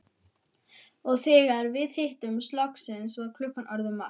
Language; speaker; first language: Icelandic; non-native, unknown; German